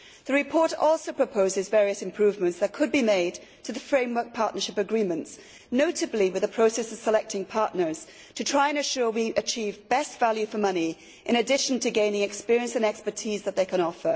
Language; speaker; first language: English; native; English